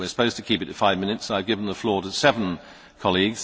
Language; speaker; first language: English; native; English